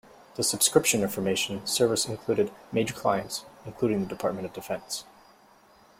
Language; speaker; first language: English; native; English